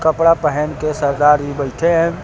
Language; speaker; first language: Hindi; native; Hindi